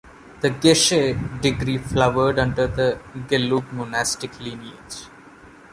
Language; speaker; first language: English; non-native, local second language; Malayalam